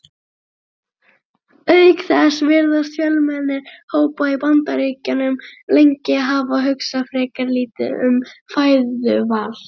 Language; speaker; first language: Icelandic; native; Icelandic